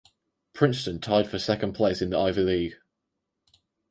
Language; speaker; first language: English; native; English